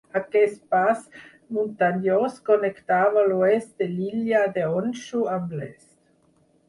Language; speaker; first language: Catalan; non-native, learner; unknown